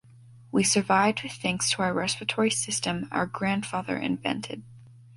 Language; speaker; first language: English; native; English